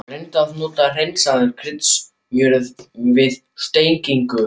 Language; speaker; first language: Icelandic; non-native, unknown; German